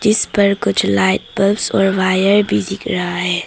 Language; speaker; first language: Hindi; non-native, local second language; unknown